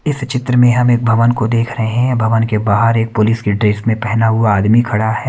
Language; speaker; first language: Hindi; native; Hindi